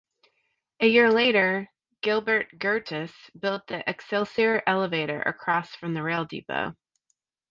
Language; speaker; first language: English; native; English